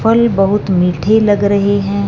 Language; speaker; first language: Hindi; non-native, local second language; Punjabi